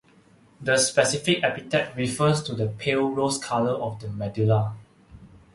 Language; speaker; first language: English; non-native, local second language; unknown